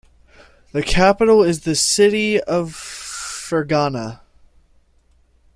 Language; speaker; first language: English; native; English